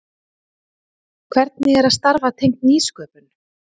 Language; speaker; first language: Icelandic; native; Icelandic